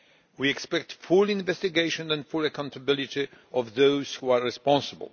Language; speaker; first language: English; non-native, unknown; Polish